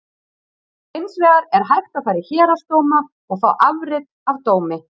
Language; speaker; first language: Icelandic; native; Icelandic